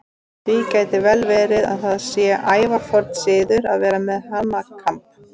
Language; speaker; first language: Icelandic; native; Icelandic